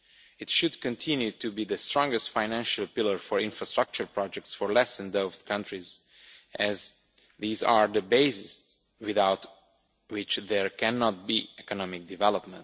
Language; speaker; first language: English; non-native, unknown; Romanian